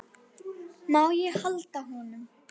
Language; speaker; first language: Icelandic; native; Icelandic